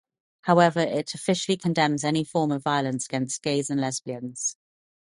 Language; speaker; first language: English; non-native, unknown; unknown